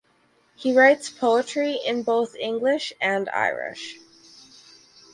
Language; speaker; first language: English; native; English